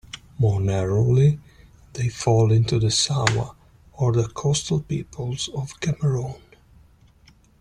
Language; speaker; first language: English; non-native, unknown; Italian